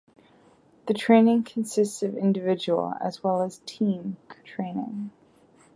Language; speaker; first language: English; native; English